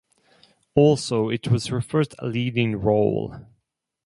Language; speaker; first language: English; non-native, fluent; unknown